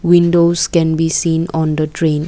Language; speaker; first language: English; non-native, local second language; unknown